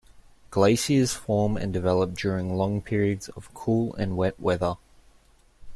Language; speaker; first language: English; native; English